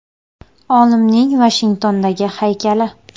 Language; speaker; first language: Uzbek; native; Uzbek